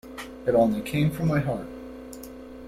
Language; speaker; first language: English; native; English